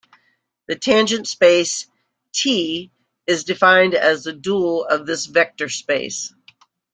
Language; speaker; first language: English; native; English